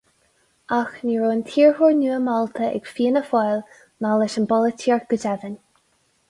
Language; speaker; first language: Irish; non-native, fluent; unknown